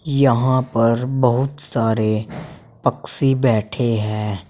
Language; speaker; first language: Hindi; native; Hindi